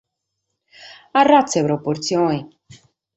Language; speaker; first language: Sardinian; native; Sardinian